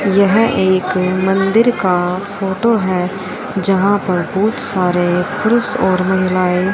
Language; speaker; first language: Hindi; native; Hindi